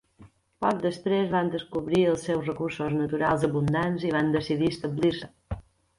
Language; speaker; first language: Catalan; native; Catalan